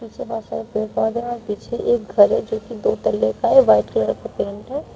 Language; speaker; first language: Hindi; native; Hindi